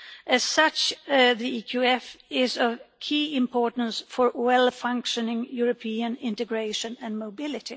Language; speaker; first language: English; non-native, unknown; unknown